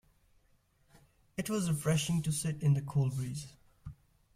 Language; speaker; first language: English; non-native, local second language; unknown